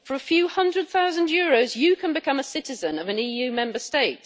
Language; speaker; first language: English; native; English